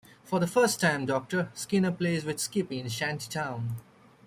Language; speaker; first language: English; native; English